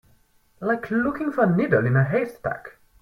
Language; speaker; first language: English; non-native, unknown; French